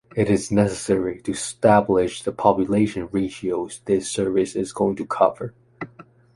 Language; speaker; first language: English; non-native, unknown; Chinese